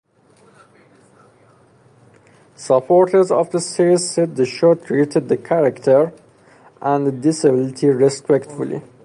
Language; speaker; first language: English; non-native, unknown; Persian